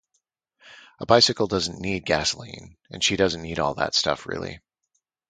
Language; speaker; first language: English; native; English